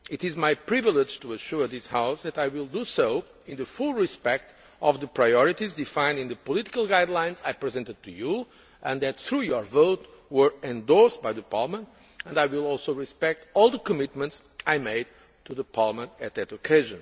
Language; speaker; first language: English; non-native, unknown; Portuguese